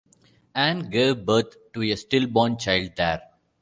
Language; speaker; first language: English; non-native, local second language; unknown